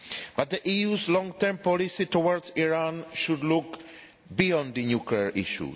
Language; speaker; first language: English; non-native, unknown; Greek